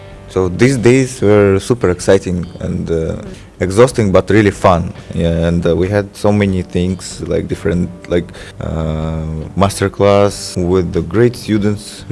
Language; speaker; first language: English; non-native, fluent; Russian